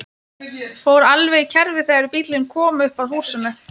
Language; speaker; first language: Icelandic; non-native, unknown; Lithuanian